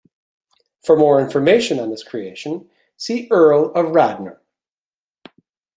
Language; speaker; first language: English; native; English